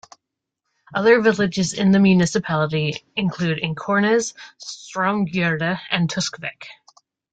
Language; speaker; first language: English; native; English